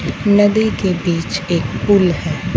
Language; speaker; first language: Hindi; non-native, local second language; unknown